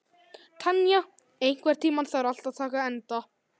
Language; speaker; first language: Icelandic; native; Icelandic